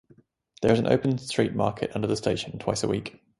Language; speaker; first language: English; native; English